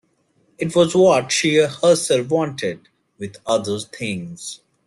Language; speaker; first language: English; non-native, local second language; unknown